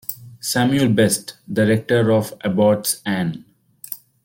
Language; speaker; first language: English; non-native, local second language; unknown